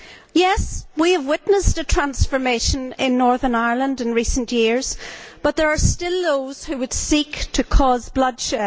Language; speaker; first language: English; native; English